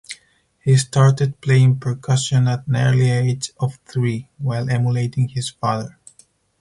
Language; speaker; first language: English; non-native, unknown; Spanish